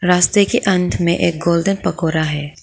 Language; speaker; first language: Hindi; non-native, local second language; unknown